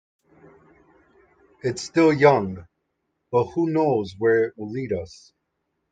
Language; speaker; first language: English; native; English